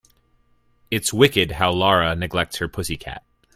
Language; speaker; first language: English; native; English